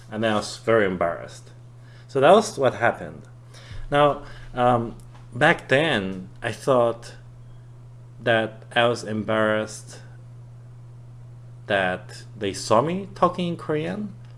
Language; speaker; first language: English; non-native, fluent; Korean